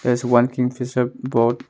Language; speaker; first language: English; non-native, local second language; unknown